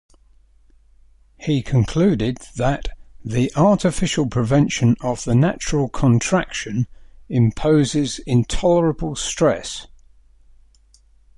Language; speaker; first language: English; native; English